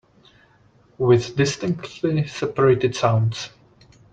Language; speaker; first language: English; non-native, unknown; Czech